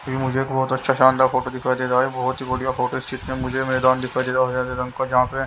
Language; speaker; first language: Hindi; native; Hindi